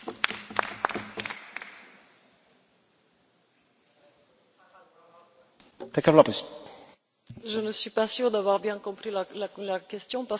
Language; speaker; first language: French; non-native, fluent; Bulgarian